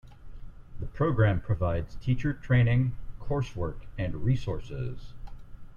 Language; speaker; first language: English; native; English